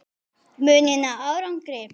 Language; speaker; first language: Icelandic; native; Icelandic